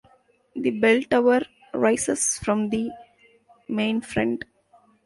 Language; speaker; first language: English; non-native, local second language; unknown